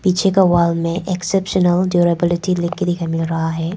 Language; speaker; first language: Hindi; non-native, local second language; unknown